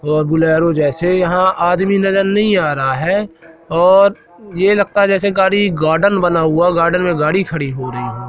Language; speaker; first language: Hindi; native; Hindi